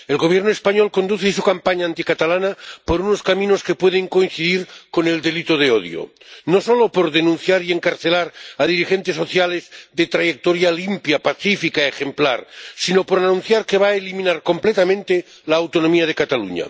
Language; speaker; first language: Spanish; non-native, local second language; Catalan